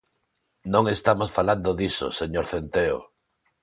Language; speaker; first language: Galician; non-native, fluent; Spanish